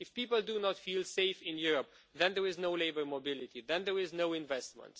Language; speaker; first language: English; non-native, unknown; Romanian